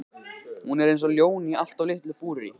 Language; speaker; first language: Icelandic; native; Icelandic